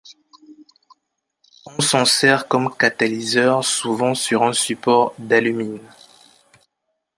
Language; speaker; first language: French; non-native, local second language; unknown